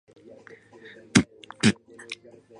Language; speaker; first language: English; non-native, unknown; Japanese